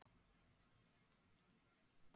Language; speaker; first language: Icelandic; native; Icelandic